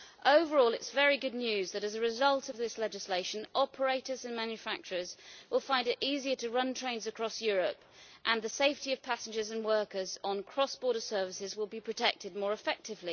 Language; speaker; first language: English; native; English